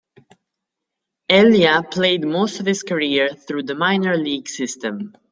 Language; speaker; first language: English; non-native, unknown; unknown